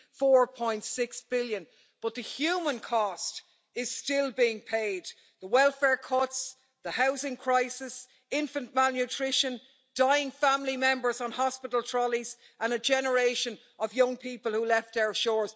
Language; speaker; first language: English; native; English